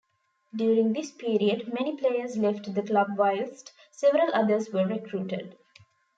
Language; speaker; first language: English; non-native, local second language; Tamil